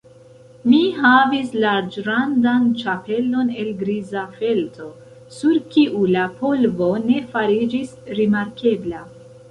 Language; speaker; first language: Esperanto; non-native, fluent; Central Kurdish